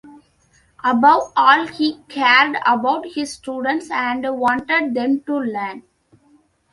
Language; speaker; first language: English; non-native, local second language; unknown